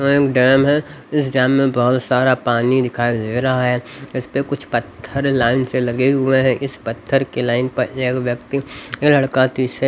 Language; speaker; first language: Hindi; native; Hindi